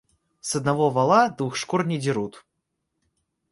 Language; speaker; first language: Russian; native; Russian